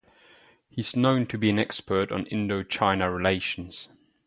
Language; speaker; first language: English; non-native, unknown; German